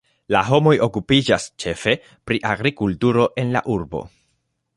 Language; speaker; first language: Esperanto; non-native, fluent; Spanish